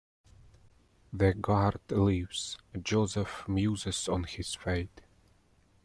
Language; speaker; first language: English; non-native, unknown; Russian